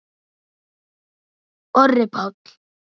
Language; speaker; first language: Icelandic; native; Icelandic